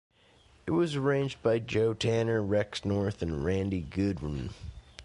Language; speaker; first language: English; native; English